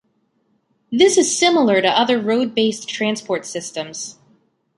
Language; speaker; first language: English; native; English